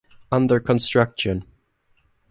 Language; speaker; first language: English; non-native, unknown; German